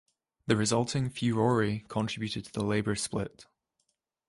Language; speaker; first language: English; native; English